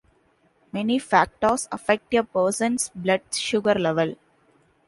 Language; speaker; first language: English; non-native, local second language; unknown